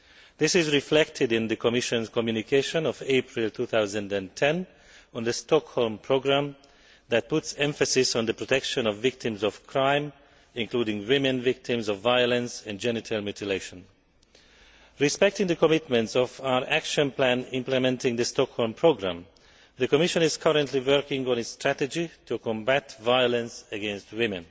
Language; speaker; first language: English; non-native, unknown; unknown